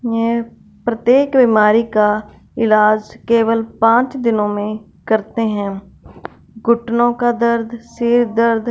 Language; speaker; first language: Hindi; non-native, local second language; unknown